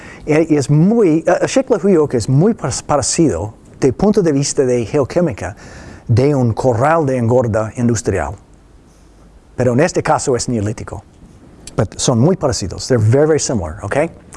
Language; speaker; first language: Spanish; non-native, fluent; English